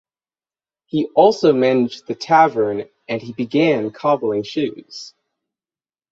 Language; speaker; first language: English; native; English